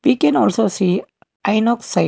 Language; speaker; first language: English; non-native, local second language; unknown